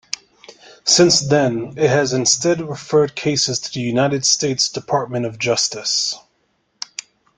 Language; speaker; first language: English; native; English